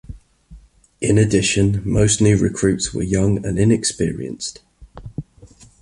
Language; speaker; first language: English; native; English